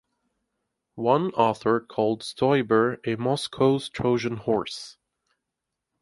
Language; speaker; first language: English; native; English